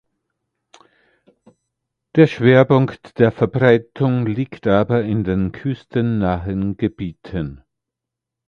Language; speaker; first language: German; native; German